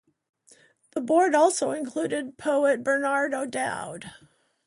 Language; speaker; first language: English; native; English